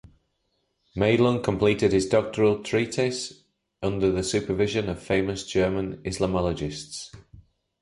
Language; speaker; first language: English; native; English